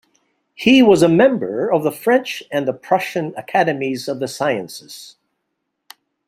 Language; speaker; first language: English; non-native, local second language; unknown